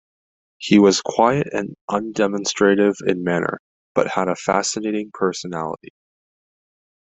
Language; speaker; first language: English; native; English